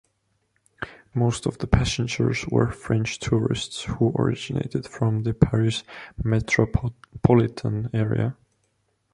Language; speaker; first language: English; non-native, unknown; Estonian